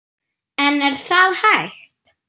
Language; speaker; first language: Icelandic; non-native, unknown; German